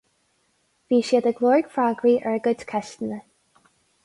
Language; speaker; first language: Irish; non-native, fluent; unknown